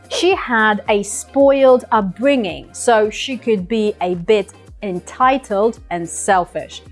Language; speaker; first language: English; non-native, fluent; Russian